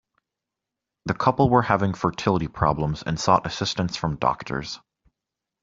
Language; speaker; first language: English; native; English